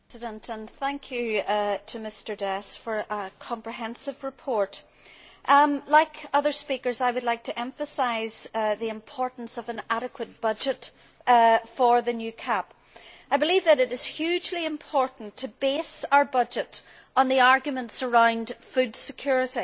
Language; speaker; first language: English; native; English